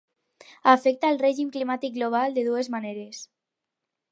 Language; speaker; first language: Catalan; non-native, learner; Spanish